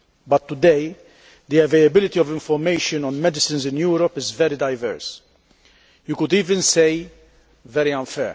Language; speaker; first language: English; non-native, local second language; Maltese